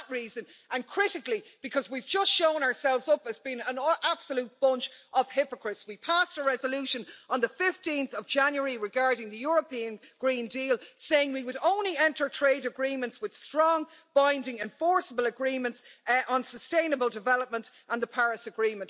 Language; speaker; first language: English; native; English